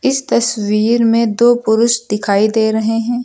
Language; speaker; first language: Hindi; native; Hindi